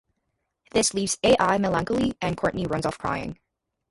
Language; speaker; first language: English; native; English